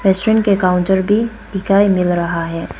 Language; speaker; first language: Hindi; non-native, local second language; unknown